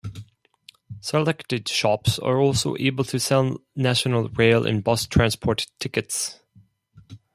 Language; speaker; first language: English; non-native, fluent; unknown